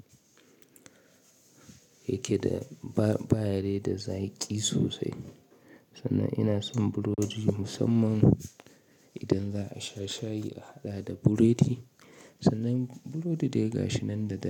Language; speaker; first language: Hausa; native; Hausa